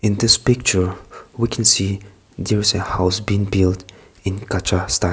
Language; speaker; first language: English; non-native, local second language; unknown